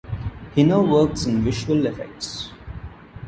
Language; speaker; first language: English; non-native, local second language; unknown